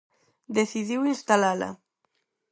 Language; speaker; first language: Galician; non-native, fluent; Spanish